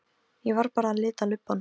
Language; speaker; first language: Icelandic; non-native, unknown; Polish